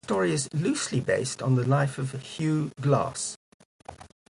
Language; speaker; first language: English; native; English